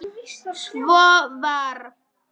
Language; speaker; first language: Icelandic; non-native, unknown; Polish